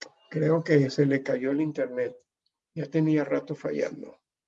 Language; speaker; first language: Spanish; native; Spanish